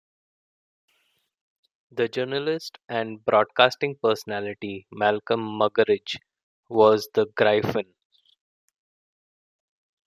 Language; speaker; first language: English; non-native, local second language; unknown